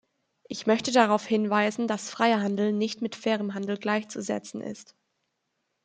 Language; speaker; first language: German; native; German